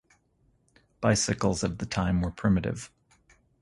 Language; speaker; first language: English; native; English